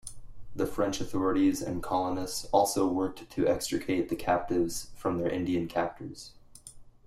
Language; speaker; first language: English; native; English